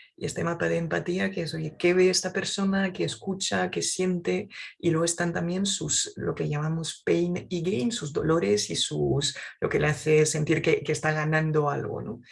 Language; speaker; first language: Spanish; non-native, fluent; French